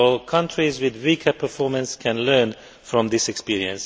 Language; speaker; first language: English; non-native, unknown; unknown